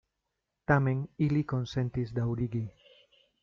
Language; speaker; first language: Esperanto; non-native, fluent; Spanish